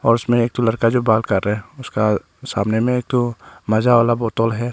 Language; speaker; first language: Hindi; non-native, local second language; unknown